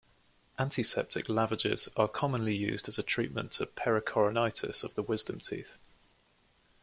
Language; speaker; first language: English; native; English